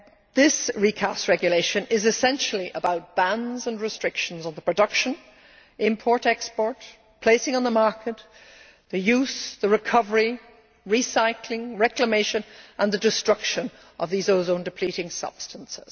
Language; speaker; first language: English; native; English